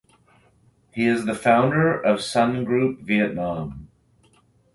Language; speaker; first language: English; native; English